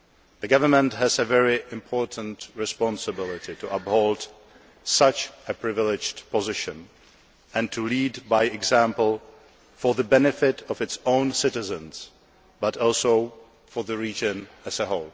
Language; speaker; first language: English; non-native, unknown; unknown